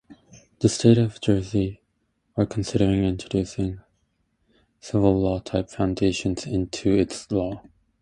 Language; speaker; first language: English; native; English